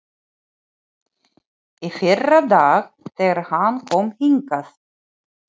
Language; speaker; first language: Icelandic; non-native, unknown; Ukrainian